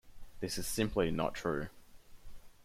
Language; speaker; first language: English; native; English